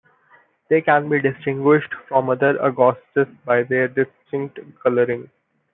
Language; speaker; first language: English; non-native, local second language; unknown